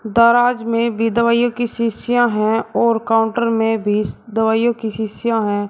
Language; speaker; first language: Hindi; native; Hindi